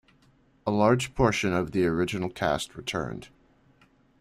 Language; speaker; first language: English; native; English